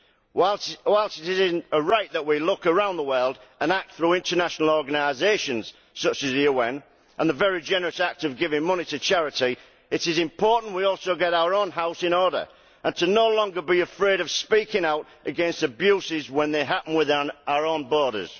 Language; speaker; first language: English; native; English